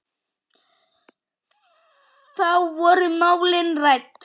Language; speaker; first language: Icelandic; non-native, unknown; Polish